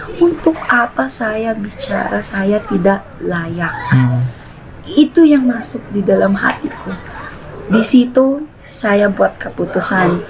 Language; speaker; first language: Indonesian; non-native, fluent; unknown